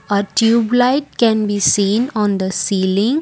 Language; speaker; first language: English; non-native, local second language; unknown